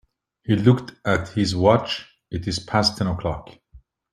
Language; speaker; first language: English; native; English